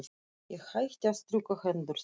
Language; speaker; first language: Icelandic; non-native, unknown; Russian